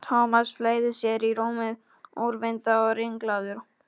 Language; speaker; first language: Icelandic; non-native, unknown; Polish